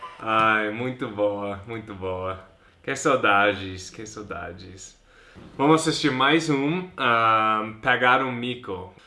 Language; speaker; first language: Portuguese; non-native, fluent; English